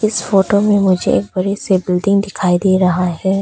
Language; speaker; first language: Hindi; early bilingual, other home language; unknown